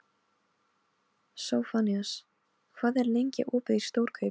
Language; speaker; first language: Icelandic; non-native, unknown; Polish